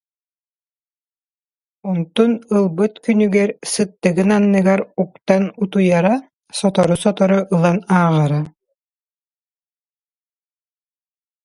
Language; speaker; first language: Yakut; non-native, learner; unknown